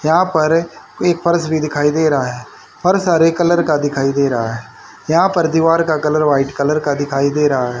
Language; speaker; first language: Hindi; native; Hindi